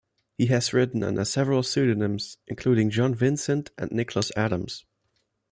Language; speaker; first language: English; non-native, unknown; German